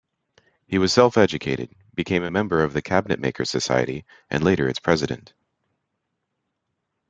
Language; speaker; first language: English; native; English